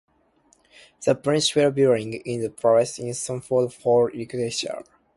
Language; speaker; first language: English; non-native, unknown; Japanese